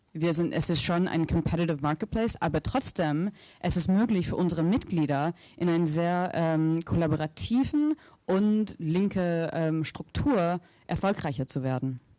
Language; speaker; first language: German; non-native, fluent; English